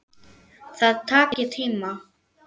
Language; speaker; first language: Icelandic; non-native, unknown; German